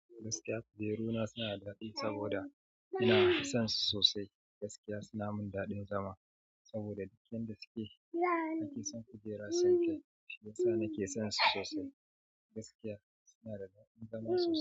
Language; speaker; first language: Hausa; native; Hausa